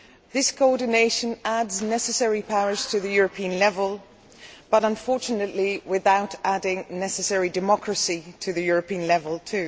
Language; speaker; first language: English; non-native, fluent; Dutch